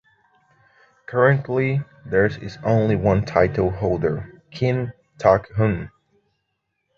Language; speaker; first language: English; non-native, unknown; Portuguese